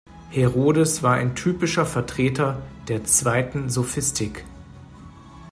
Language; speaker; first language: German; native; German